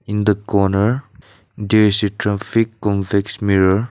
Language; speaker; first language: English; non-native, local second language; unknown